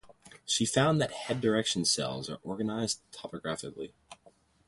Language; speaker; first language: English; native; English